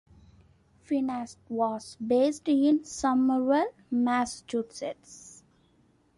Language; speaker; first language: English; non-native, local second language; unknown